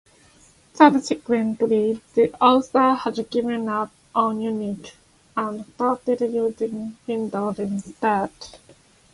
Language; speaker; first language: English; non-native, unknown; Japanese